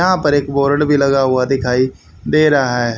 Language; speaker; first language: Hindi; native; Hindi